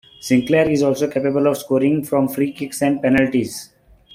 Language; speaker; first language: English; non-native, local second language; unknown